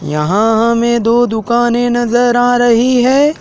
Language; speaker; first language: Hindi; native; Hindi